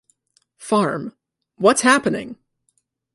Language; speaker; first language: English; native; English